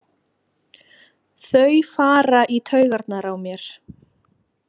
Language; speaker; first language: Icelandic; native; Icelandic